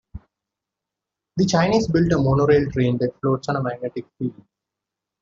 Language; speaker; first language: English; non-native, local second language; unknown